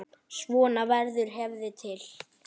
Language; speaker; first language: Icelandic; native; Icelandic